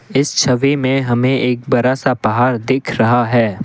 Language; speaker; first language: Hindi; non-native, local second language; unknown